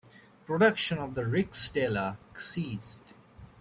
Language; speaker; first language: English; native; English